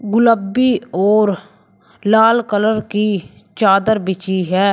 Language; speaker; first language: Hindi; native; Hindi